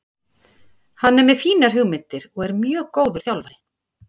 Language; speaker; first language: Icelandic; native; Icelandic